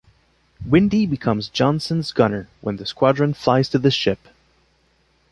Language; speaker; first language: English; non-native, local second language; French